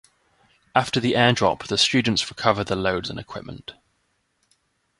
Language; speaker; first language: English; native; English